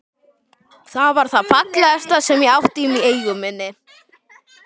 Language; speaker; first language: Icelandic; native; Icelandic